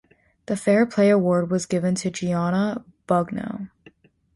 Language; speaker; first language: English; native; English